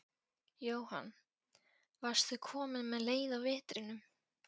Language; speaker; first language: Icelandic; non-native, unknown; Polish